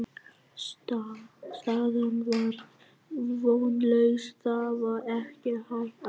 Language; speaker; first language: Icelandic; non-native, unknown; Vietnamese